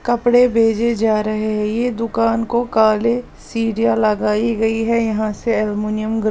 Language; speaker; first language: Hindi; non-native, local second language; Punjabi